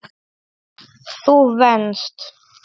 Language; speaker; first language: Icelandic; non-native, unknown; Polish